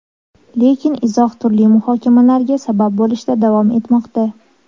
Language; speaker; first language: Uzbek; native; Uzbek